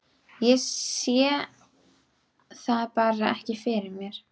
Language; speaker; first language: Icelandic; native; Icelandic